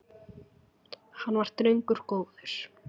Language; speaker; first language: Icelandic; native; Icelandic